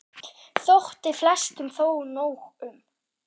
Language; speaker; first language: Icelandic; non-native, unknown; German